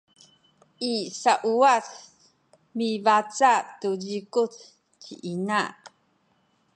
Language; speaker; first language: Sakizaya; non-native, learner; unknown